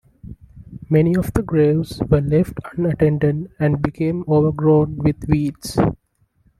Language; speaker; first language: English; non-native, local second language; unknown